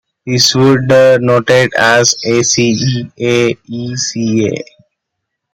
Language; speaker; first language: English; non-native, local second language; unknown